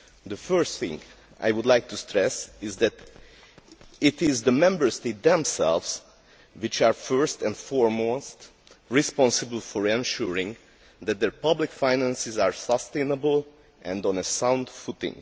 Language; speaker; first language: English; non-native, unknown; Hungarian